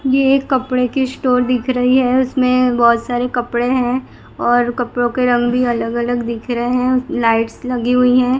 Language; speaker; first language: Hindi; non-native, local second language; Gujarati